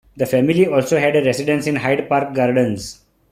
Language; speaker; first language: English; non-native, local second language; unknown